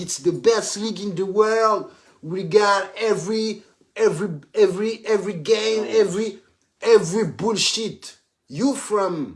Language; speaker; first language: English; non-native, learner; French